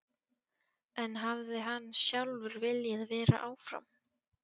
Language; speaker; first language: Icelandic; non-native, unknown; Polish